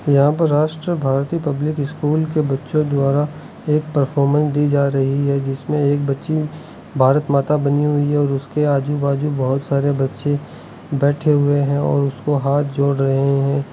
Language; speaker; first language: Hindi; non-native, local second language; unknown